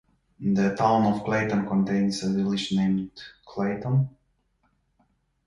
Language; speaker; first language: English; native; English